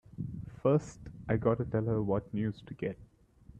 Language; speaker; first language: English; non-native, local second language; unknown